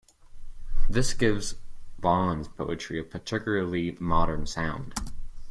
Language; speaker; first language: English; native; English